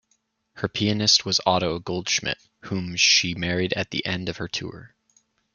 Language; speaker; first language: English; native; English